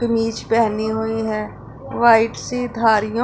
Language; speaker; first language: Hindi; non-native, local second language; Punjabi